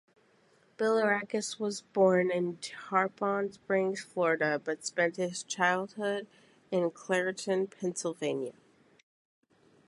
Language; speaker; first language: English; native; English